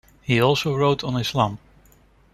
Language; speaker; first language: English; non-native, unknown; Dutch